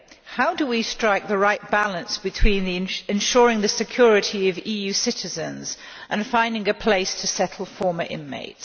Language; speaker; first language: English; non-native, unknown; Polish